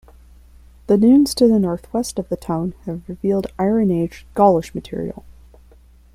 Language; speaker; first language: English; non-native, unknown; Spanish